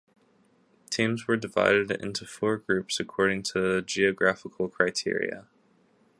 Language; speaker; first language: English; native; English